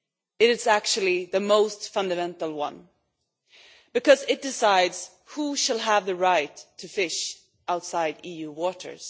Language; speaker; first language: English; non-native, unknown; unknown